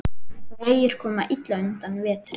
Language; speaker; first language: Icelandic; native; Icelandic